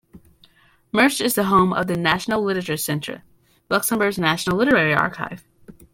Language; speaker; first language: English; native; English